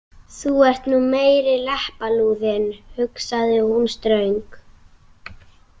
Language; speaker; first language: Icelandic; native; Icelandic